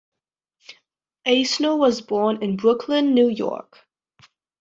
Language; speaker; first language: English; native; English